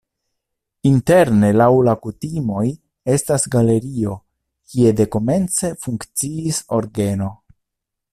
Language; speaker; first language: Esperanto; non-native, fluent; Italian